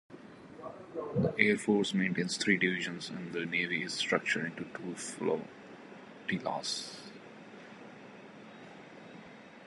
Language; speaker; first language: English; non-native, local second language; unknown